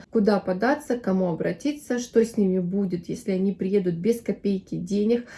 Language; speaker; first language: Russian; native; Russian